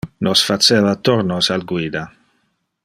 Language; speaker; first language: Interlingua; non-native, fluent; Dutch